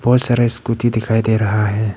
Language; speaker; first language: Hindi; non-native, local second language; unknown